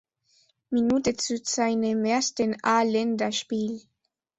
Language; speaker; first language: German; non-native, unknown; Spanish